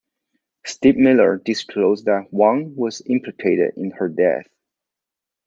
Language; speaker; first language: English; non-native, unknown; Chinese